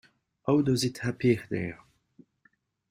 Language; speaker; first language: English; non-native, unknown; French